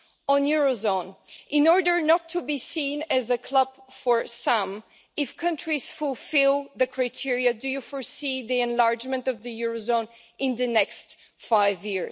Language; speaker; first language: English; non-native, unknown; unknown